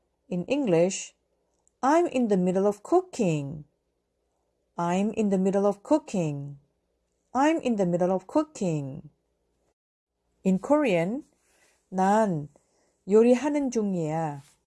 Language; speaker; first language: English; non-native, fluent; Korean